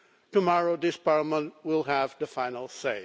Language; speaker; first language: English; non-native, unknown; Portuguese